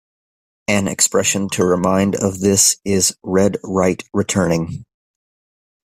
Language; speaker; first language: English; native; English